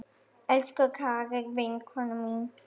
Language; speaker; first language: Icelandic; non-native, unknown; German